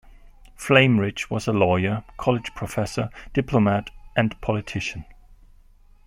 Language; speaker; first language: English; non-native, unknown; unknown